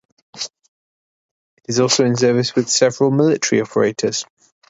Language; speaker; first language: English; native; English